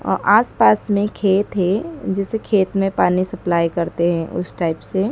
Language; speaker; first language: Hindi; native; Hindi